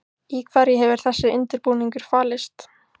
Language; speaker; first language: Icelandic; native; Icelandic